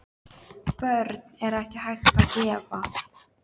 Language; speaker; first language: Icelandic; native; Icelandic